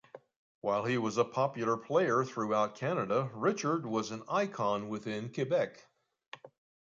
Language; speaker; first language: English; native; English